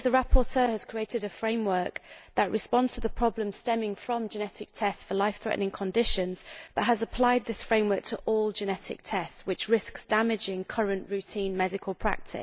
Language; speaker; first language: English; native; English